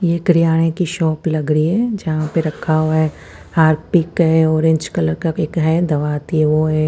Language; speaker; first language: Hindi; non-native, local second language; Punjabi